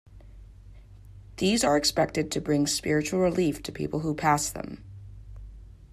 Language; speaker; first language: English; native; English